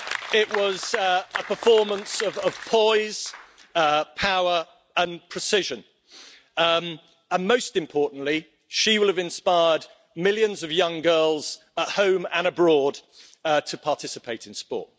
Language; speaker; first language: English; native; English